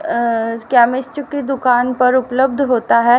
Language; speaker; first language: Hindi; native; Hindi